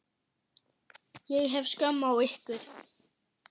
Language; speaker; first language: Icelandic; non-native, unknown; German